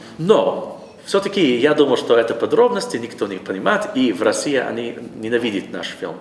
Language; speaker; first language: Russian; non-native, learner; English